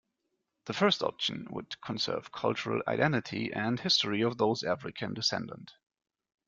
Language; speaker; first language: English; non-native, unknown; German